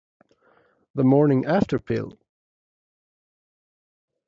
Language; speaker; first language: English; non-native, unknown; Swedish